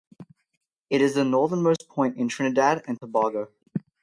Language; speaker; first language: English; native; English